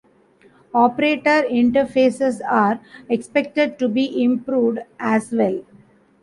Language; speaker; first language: English; non-native, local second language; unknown